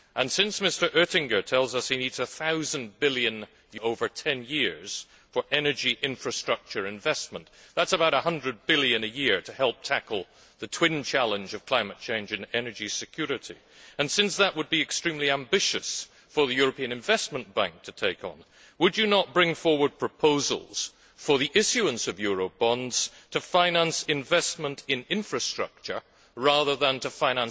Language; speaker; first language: English; native; English